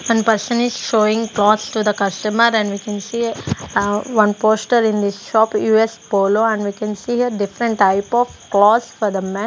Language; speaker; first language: English; non-native, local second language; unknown